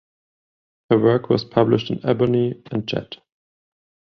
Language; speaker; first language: English; non-native, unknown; German